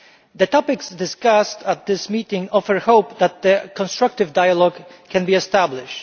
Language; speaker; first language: English; non-native, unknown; Polish